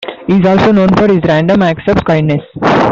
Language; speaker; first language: English; non-native, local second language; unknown